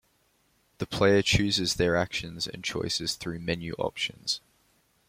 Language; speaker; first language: English; native; English